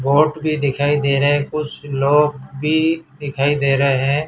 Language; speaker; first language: Hindi; non-native, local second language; Gujarati